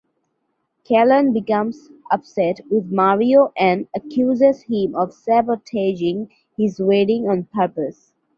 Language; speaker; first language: English; non-native, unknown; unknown